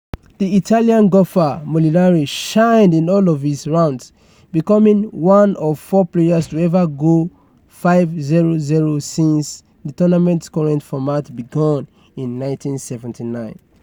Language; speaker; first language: English; non-native, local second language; Yoruba